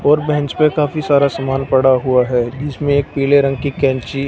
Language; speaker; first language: Hindi; non-native, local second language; Punjabi